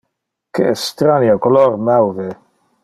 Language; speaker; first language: Interlingua; non-native, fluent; Dutch